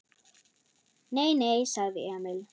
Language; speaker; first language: Icelandic; non-native, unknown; German